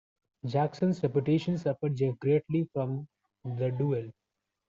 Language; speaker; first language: English; non-native, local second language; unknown